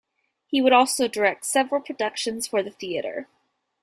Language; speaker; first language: English; native; English